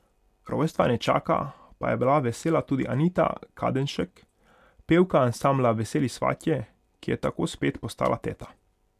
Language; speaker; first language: Slovenian; non-native, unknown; Hungarian